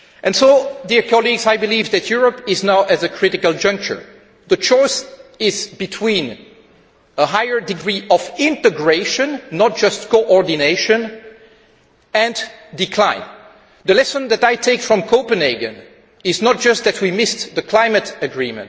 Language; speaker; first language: English; non-native, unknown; French